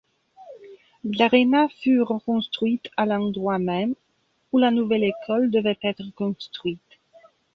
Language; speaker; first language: French; non-native, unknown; Belarusian